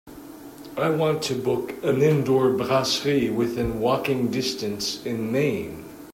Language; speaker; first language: English; native; English